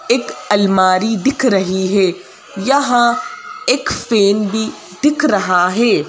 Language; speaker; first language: Hindi; native; Hindi